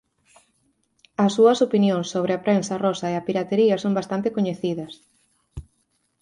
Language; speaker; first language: Galician; native; Galician